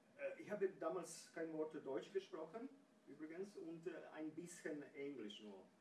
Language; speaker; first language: German; non-native, fluent; Croatian